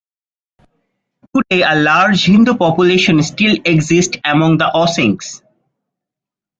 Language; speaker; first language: English; non-native, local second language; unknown